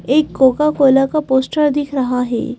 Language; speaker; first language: Hindi; native; Hindi